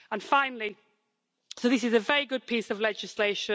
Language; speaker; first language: English; native; English